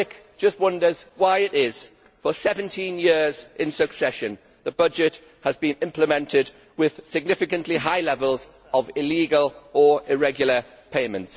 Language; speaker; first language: English; native; English